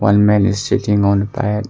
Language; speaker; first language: English; non-native, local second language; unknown